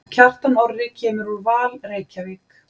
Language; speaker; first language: Icelandic; native; Icelandic